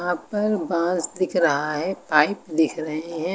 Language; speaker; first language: Hindi; native; Hindi